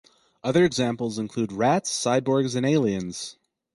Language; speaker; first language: English; native; English